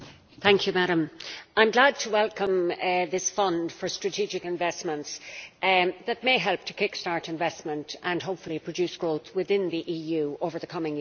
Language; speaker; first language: English; native; English